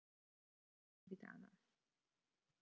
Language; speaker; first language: Icelandic; non-native, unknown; Polish